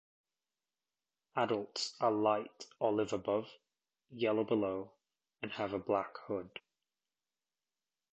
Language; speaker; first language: English; native; English